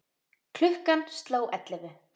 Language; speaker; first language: Icelandic; native; Icelandic